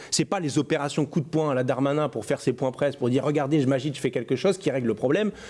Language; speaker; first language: French; native; French